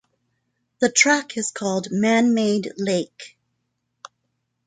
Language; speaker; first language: English; non-native, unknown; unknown